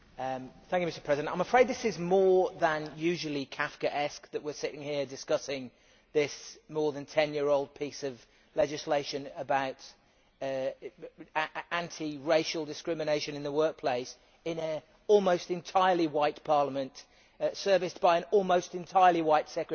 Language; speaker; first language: English; native; English